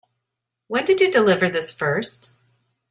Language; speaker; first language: English; native; English